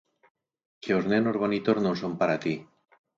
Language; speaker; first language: Galician; native; Galician